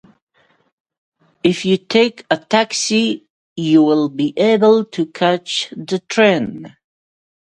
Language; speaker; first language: English; non-native, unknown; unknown